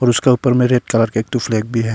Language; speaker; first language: Hindi; non-native, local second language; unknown